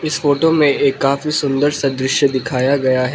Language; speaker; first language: Hindi; non-native, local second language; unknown